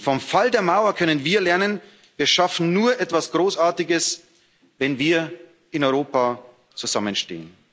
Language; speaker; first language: German; native; German